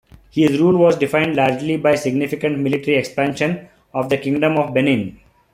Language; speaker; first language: English; non-native, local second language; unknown